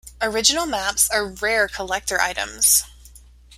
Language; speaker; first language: English; native; English